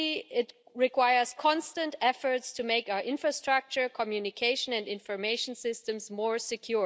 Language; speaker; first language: English; non-native, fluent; German